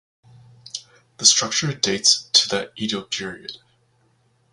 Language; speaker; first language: English; native; English